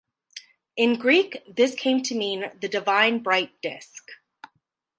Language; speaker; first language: English; native; English